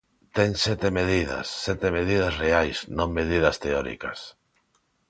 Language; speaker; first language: Galician; non-native, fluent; Spanish